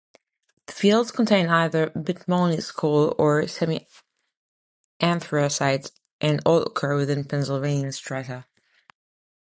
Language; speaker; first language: English; native; English